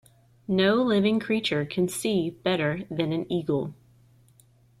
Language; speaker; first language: English; native; English